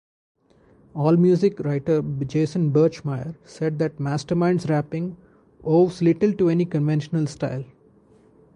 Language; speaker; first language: English; non-native, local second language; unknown